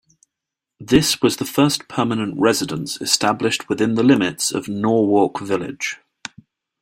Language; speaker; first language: English; native; English